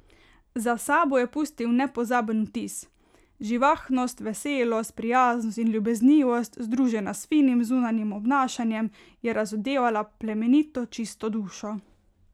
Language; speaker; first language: Slovenian; native; Slovenian